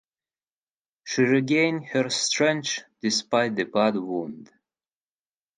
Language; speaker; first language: English; non-native, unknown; Russian